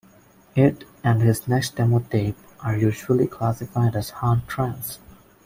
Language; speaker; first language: English; non-native, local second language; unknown